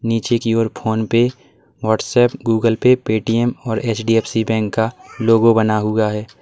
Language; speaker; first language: Hindi; native; Hindi